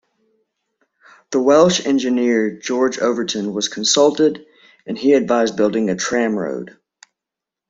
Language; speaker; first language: English; native; English